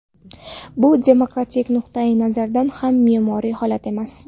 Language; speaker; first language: Uzbek; non-native, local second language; Kara-Kalpak